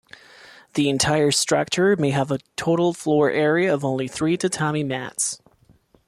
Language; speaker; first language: English; non-native, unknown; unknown